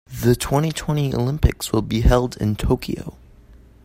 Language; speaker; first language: English; native; English